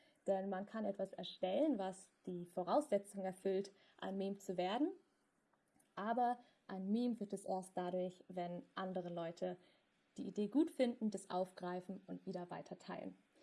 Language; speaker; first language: German; native; German